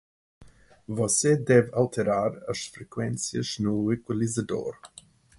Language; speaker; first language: Portuguese; non-native, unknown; English